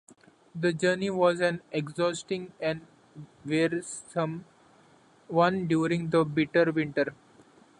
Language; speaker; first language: English; non-native, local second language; Marathi